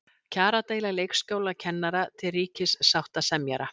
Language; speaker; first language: Icelandic; native; Icelandic